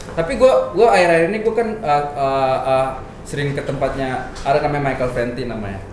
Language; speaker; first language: Indonesian; native; Indonesian